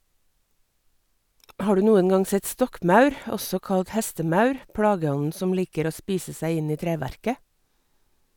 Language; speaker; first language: Norwegian; native; Norwegian